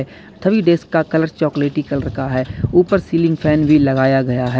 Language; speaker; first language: Hindi; native; Hindi